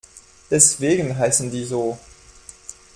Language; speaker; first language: German; non-native, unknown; French